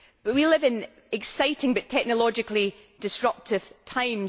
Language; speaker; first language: English; native; English